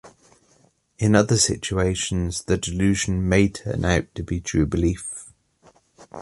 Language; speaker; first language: English; native; English